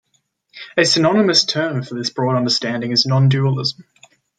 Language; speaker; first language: English; native; English